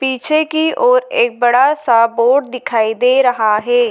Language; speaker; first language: Hindi; native; Hindi